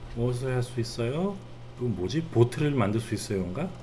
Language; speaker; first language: Korean; non-native, learner; Spanish